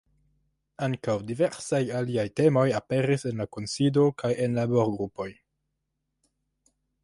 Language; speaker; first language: Esperanto; non-native, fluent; French